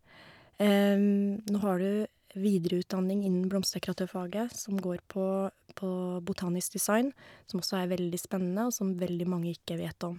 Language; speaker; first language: Norwegian; native; Norwegian